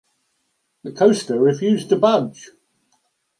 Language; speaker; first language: English; native; English